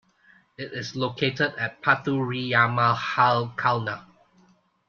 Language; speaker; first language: English; non-native, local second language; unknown